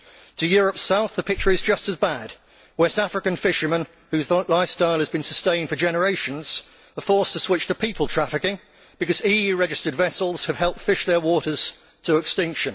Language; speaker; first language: English; native; English